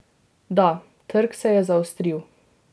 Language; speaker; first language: Slovenian; native; Slovenian